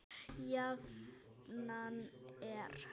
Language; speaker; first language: Icelandic; native; Icelandic